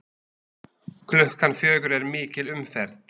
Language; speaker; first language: Icelandic; non-native, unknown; Slovak